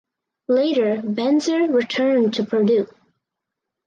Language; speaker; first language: English; native; English